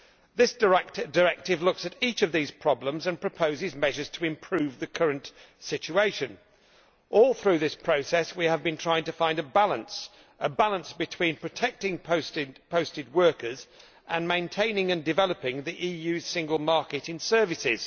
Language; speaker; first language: English; native; English